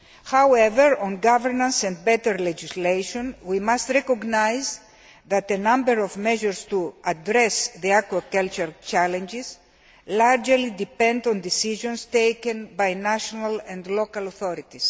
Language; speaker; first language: English; non-native, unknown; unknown